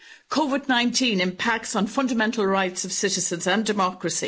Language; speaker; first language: English; native; English